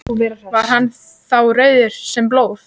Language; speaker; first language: Icelandic; native; Icelandic